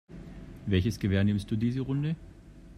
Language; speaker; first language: German; native; German